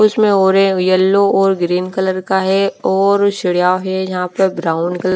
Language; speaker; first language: Hindi; non-native, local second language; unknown